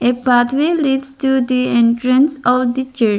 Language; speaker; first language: English; non-native, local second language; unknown